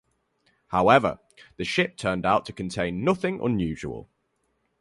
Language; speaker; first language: English; native; English